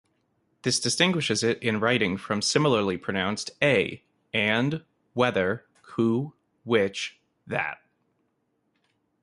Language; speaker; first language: English; native; English